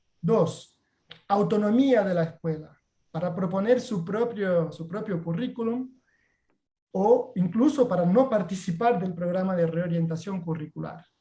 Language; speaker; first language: Spanish; non-native, related language; Portuguese